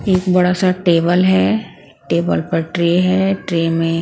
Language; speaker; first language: Hindi; non-native, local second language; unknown